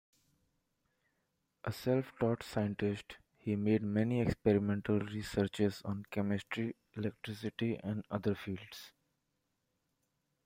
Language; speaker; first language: English; non-native, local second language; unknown